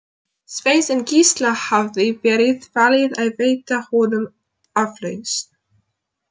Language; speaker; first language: Icelandic; non-native, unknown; Polish